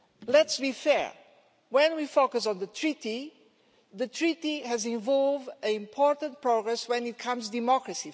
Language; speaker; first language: English; non-native, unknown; Portuguese